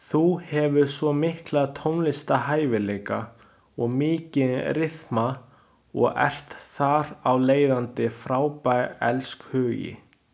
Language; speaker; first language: Icelandic; non-native, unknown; Chinese